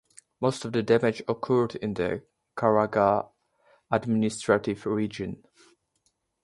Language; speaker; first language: English; native; English